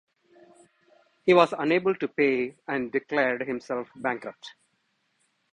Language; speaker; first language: English; non-native, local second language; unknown